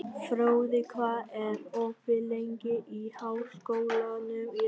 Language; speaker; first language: Icelandic; non-native, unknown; Vietnamese